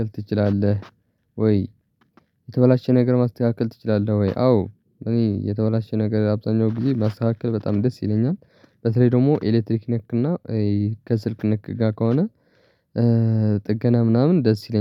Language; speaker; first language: Amharic; non-native, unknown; Tigrinya